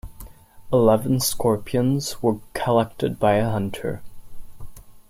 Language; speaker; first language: English; non-native, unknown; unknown